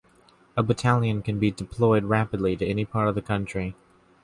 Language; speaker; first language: English; native; English